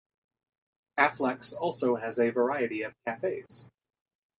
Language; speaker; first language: English; native; English